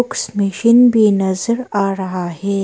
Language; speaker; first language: Hindi; non-native, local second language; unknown